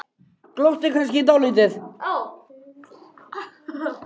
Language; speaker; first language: Icelandic; native; Icelandic